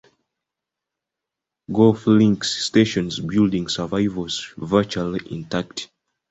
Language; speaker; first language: English; non-native, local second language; Ganda